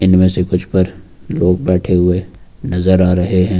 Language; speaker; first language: Hindi; native; Hindi